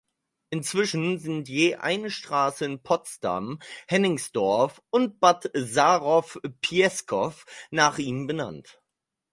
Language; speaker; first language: German; native; German